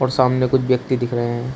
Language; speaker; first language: Hindi; native; Hindi